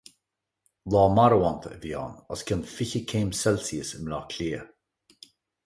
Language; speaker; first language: Irish; native; Irish